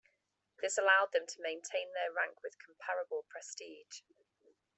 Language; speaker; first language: English; native; English